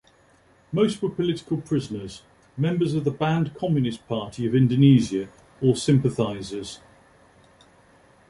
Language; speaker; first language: English; native; English